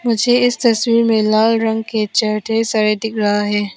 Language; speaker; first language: Hindi; non-native, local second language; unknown